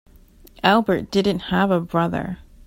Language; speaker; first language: English; native; English